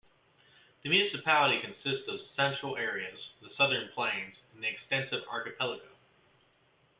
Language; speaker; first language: English; native; English